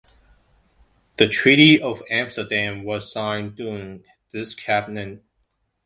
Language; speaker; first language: English; non-native, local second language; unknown